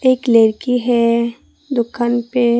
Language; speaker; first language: Hindi; non-native, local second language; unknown